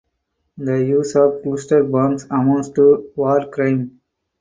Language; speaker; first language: English; non-native, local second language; Tamil